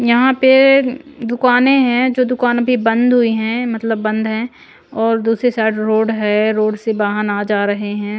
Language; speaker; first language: Hindi; non-native, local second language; Punjabi